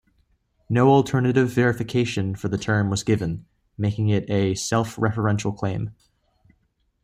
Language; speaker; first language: English; native; English